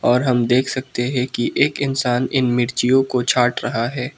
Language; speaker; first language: Hindi; non-native, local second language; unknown